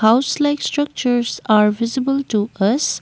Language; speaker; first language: English; non-native, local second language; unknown